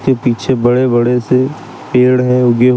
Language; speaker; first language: Hindi; native; Hindi